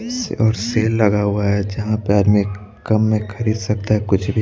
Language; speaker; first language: Hindi; native; Hindi